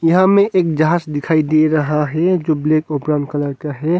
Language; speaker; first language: Hindi; non-native, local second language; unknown